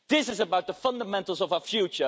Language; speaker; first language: English; non-native, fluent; Dutch